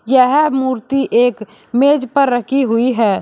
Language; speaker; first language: Hindi; native; Hindi